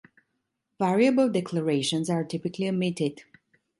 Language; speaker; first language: English; non-native, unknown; Italian